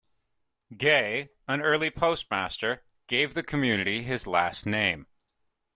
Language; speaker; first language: English; native; English